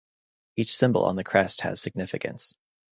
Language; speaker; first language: English; native; English